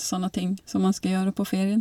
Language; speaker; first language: Norwegian; non-native, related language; Swedish